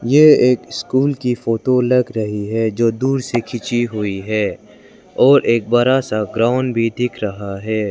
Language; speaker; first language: Hindi; non-native, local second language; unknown